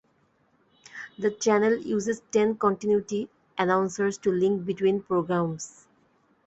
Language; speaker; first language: English; non-native, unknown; Bangla